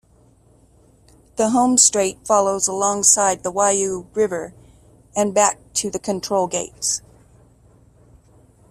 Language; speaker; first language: English; native; English